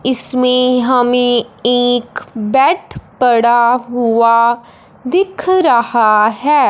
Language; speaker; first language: Hindi; non-native, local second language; Punjabi